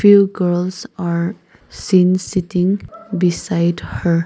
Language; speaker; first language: English; non-native, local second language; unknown